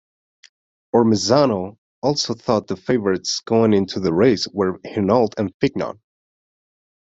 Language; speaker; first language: English; non-native, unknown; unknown